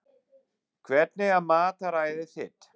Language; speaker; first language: Icelandic; non-native, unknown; German